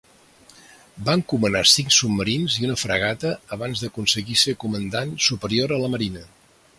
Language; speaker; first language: Catalan; native; Catalan